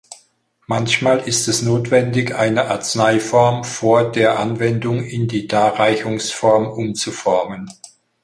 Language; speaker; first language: German; native; German